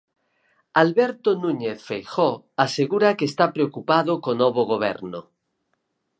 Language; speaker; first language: Galician; native; Galician